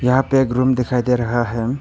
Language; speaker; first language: Hindi; non-native, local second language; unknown